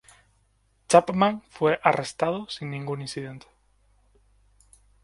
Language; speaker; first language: Spanish; native; Spanish